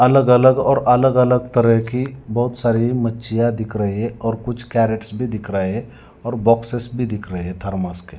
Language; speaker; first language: Hindi; non-native, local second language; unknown